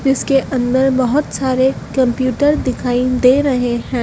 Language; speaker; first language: Hindi; native; Hindi